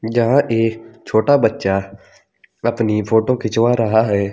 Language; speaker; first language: Hindi; native; Hindi